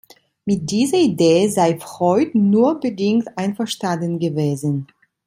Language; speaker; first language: German; non-native, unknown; Italian